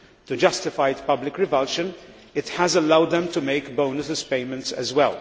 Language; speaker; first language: English; non-native, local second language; Maltese